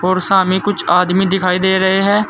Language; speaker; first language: Hindi; native; Hindi